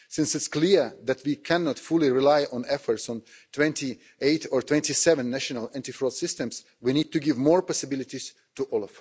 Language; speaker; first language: English; non-native, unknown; Russian